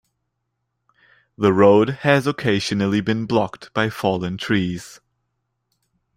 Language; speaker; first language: English; non-native, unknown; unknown